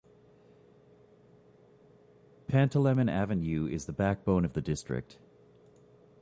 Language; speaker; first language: English; native; English